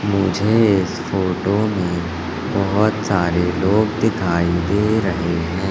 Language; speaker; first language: Hindi; native; Hindi